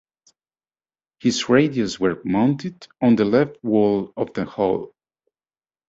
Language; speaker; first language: English; native; English